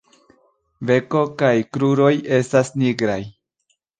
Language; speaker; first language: Esperanto; non-native, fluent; Spanish